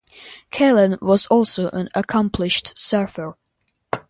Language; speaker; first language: English; non-native, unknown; Russian